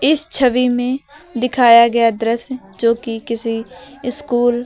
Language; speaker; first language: Hindi; native; Hindi